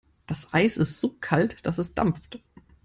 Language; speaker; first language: English; non-native, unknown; German